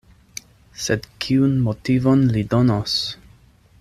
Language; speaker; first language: Esperanto; non-native, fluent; English